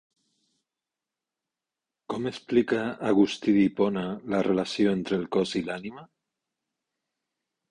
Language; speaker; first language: Catalan; non-native, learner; Spanish